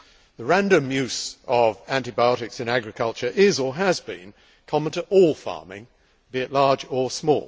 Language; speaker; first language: English; native; English